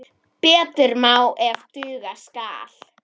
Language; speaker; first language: Icelandic; native; Icelandic